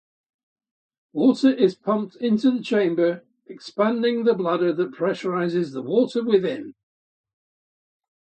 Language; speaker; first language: English; native; English